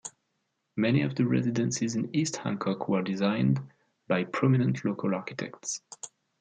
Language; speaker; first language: English; non-native, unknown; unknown